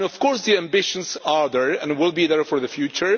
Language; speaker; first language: English; non-native, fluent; Czech